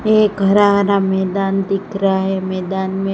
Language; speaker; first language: Hindi; non-native, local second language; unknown